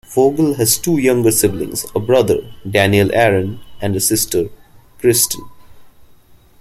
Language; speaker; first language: English; non-native, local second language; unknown